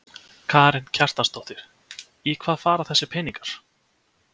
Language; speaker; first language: Icelandic; native; Icelandic